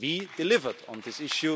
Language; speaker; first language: English; non-native, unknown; German